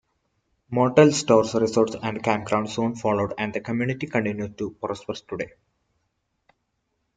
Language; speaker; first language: English; non-native, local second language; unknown